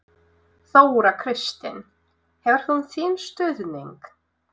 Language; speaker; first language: Icelandic; non-native, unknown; Russian